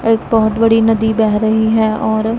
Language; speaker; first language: Hindi; non-native, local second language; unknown